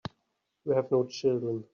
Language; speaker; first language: English; native; English